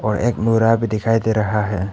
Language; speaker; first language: Hindi; non-native, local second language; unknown